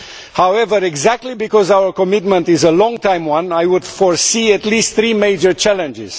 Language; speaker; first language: English; non-native, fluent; Romanian